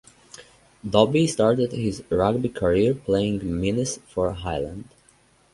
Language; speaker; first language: English; non-native, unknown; Serbian